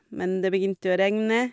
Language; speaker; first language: Norwegian; non-native, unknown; Portuguese